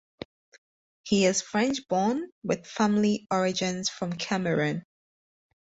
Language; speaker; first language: English; native; English